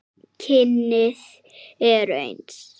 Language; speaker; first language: Icelandic; native; Icelandic